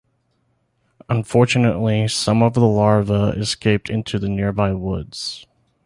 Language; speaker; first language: English; native; English